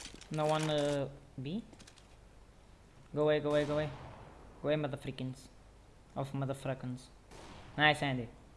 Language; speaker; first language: English; non-native, learner; Portuguese